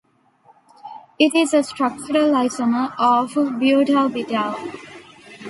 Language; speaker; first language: English; non-native, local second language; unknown